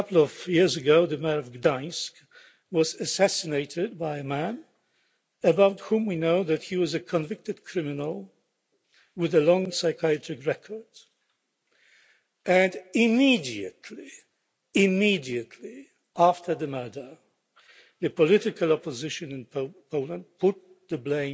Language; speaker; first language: English; non-native, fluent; Polish